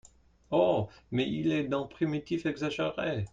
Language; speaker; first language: French; non-native, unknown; English